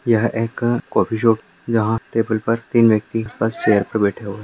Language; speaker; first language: Hindi; non-native, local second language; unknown